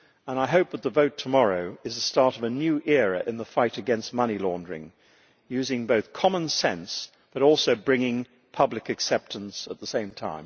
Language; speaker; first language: English; native; English